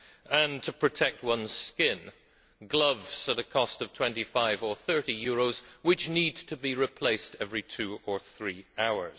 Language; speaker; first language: English; native; English